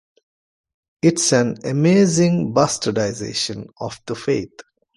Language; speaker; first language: English; non-native, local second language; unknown